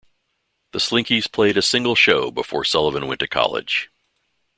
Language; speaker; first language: English; native; English